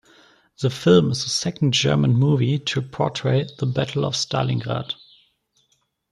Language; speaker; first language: English; non-native, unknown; German